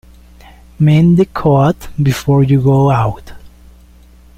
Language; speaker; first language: English; native; English